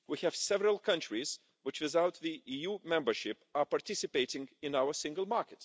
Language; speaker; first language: English; non-native, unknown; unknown